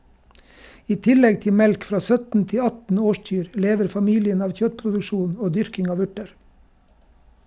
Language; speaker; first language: Norwegian; native; Norwegian